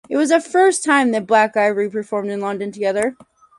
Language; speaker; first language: English; native; English